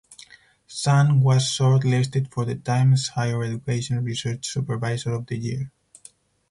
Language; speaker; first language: English; non-native, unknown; Spanish